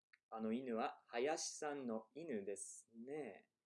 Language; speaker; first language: Japanese; non-native, fluent; English